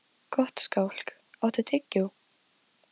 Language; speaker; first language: Icelandic; non-native, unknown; Polish